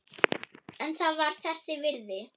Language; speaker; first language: Icelandic; non-native, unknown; German